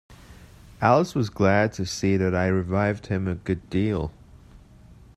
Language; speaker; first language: English; native; English